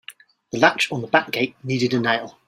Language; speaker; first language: English; native; English